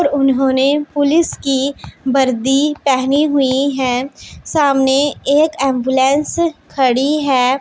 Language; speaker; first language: Hindi; non-native, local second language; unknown